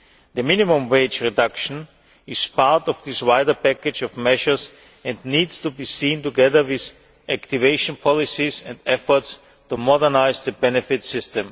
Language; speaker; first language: English; non-native, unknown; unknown